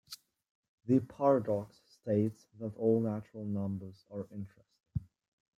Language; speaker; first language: English; non-native, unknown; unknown